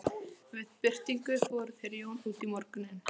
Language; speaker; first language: Icelandic; non-native, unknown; Polish